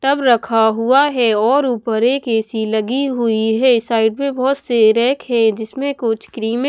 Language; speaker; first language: Hindi; non-native, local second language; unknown